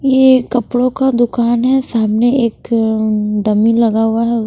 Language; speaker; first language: Hindi; non-native, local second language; Punjabi